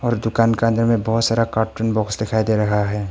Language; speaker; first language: Hindi; non-native, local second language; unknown